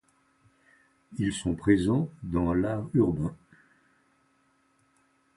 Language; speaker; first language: French; native; French